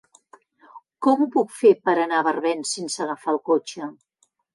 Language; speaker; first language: Catalan; native; Catalan